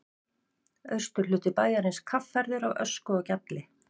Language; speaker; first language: Icelandic; native; Icelandic